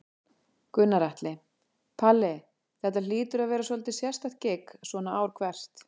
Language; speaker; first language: Icelandic; native; Icelandic